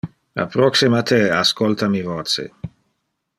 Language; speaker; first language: Interlingua; non-native, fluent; Dutch